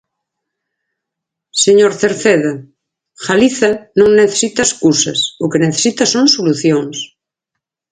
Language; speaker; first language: Galician; native; Galician